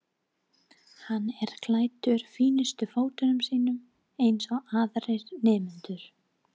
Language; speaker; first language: Icelandic; non-native, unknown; English